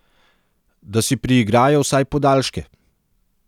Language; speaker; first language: Slovenian; non-native, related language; Serbian